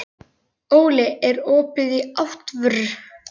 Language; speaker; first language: Icelandic; native; Icelandic